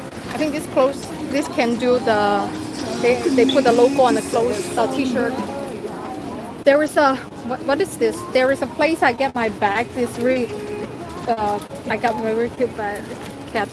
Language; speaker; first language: English; non-native, fluent; Chinese